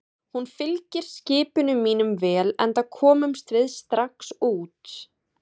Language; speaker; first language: Icelandic; native; Icelandic